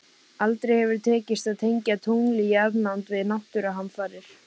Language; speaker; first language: Icelandic; native; Icelandic